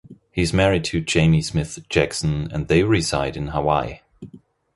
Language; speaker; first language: English; non-native, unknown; German